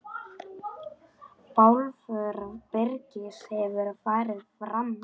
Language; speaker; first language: Icelandic; non-native, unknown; Polish